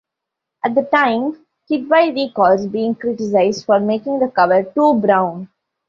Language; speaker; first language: English; non-native, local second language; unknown